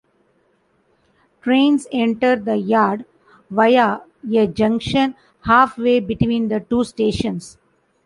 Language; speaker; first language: English; non-native, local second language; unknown